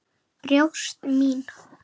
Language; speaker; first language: Icelandic; native; Icelandic